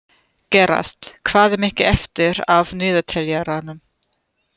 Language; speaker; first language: Icelandic; non-native, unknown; German